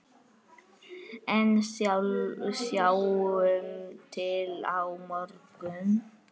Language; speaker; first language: Icelandic; native; Icelandic